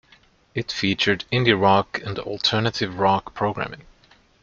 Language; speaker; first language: English; non-native, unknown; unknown